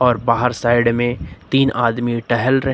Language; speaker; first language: Hindi; native; Hindi